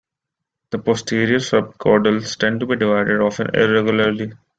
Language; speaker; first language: English; non-native, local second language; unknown